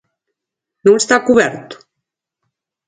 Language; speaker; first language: Galician; native; Galician